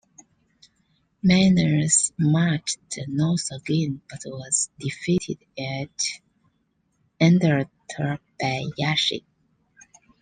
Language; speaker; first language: English; non-native, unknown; Chinese